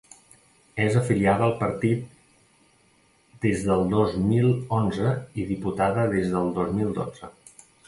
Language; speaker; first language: Catalan; native; Catalan